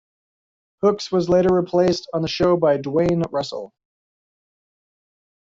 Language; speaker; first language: English; native; English